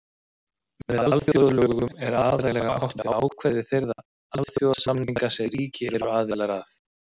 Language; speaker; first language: Icelandic; native; Icelandic